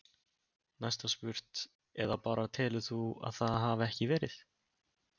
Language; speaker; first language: Icelandic; native; Icelandic